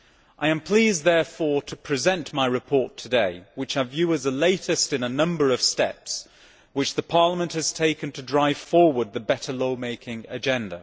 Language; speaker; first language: English; native; English